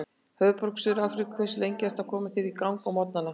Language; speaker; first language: Icelandic; native; Icelandic